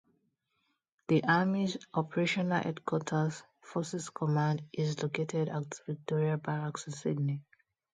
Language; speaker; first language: English; non-native, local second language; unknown